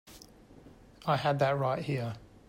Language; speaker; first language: English; native; English